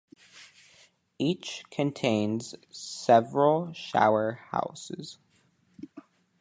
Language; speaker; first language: English; native; English